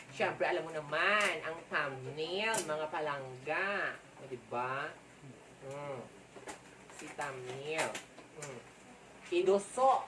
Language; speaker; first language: Filipino; non-native, local second language; Hiligaynon